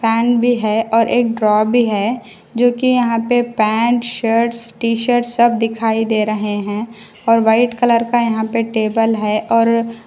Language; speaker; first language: Hindi; non-native, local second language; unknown